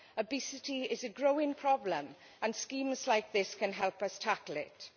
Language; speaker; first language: English; native; English